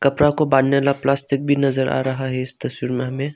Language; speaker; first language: Hindi; non-native, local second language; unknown